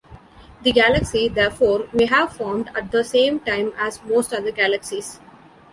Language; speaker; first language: English; non-native, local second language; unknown